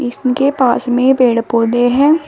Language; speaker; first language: Hindi; native; Hindi